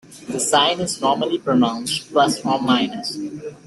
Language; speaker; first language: English; native; English